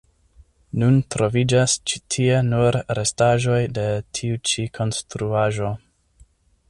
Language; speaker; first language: Esperanto; non-native, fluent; English